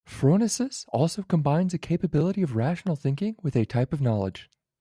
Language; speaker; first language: English; native; English